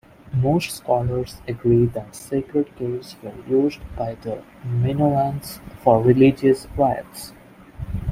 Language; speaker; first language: English; non-native, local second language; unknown